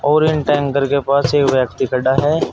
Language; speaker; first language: Hindi; native; Hindi